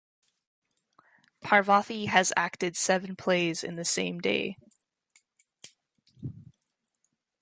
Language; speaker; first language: English; native; English